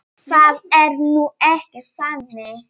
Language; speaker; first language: Icelandic; non-native, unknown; Polish